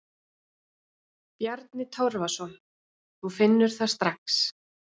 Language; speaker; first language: Icelandic; native; Icelandic